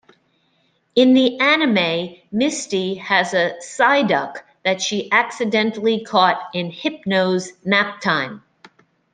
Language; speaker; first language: English; native; English